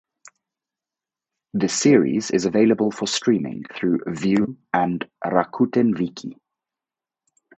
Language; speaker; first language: English; native; English